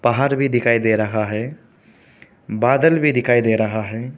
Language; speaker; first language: Hindi; non-native, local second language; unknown